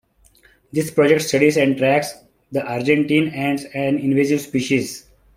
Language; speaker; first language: English; non-native, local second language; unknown